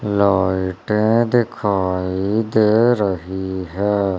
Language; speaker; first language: Hindi; native; Hindi